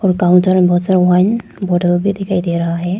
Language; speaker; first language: Hindi; non-native, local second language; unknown